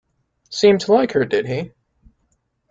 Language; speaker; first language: English; native; English